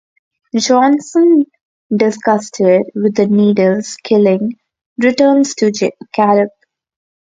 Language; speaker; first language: English; non-native, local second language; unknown